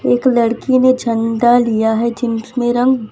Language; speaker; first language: Hindi; non-native, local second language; Gujarati